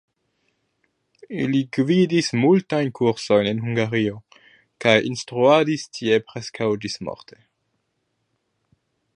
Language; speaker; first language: Esperanto; non-native, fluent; French